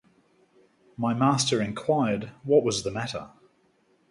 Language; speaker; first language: English; native; English